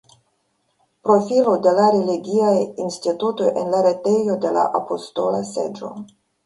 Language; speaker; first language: Esperanto; non-native, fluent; Russian